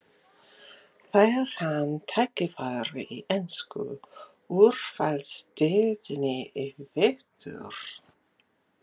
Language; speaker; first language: Icelandic; non-native, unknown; English